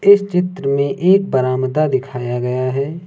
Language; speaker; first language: Hindi; native; Hindi